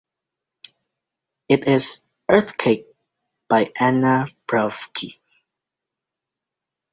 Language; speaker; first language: English; native; English